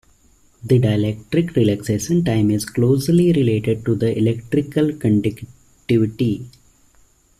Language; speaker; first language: English; non-native, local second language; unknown